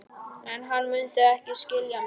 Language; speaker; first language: Icelandic; non-native, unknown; Polish